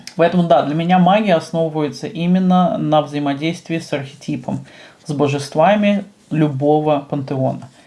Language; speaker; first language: Russian; native; Russian